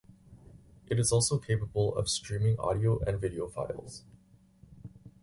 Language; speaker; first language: English; native; English